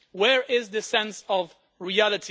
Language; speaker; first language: English; non-native, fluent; Dutch